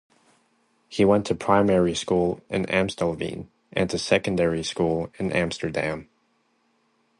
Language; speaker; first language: English; native; English